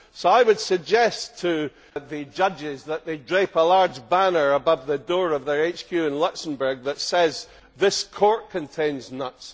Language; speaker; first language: English; native; English